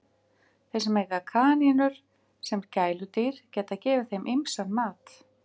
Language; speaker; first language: Icelandic; native; Icelandic